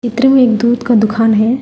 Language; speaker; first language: Hindi; non-native, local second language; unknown